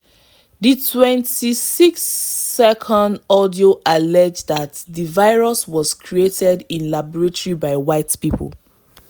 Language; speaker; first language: English; non-native, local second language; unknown